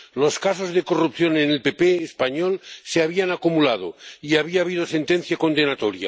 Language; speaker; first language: Spanish; non-native, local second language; Catalan